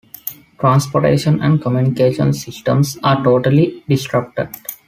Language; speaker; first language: English; non-native, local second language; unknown